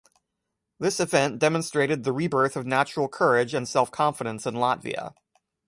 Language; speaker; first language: English; native; English